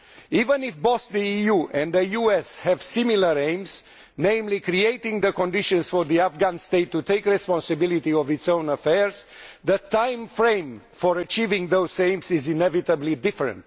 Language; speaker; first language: English; non-native, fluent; Romanian